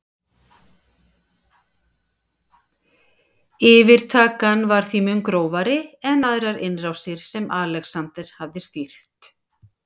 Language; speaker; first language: Icelandic; native; Icelandic